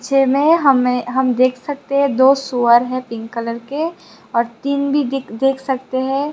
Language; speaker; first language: Hindi; non-native, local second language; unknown